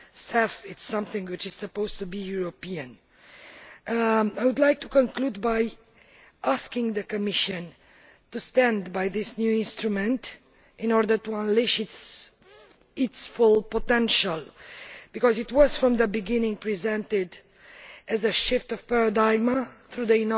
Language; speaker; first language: English; non-native, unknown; Romanian